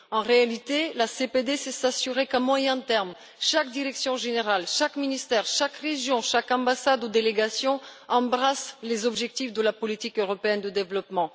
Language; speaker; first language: French; non-native, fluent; Bulgarian